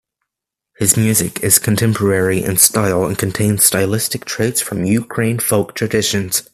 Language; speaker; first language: English; native; English